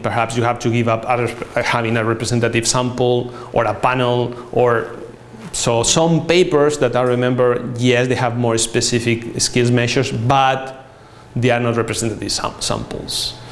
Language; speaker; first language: English; non-native, fluent; Spanish